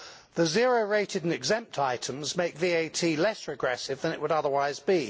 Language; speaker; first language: English; native; English